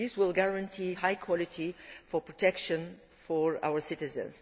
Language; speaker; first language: English; non-native, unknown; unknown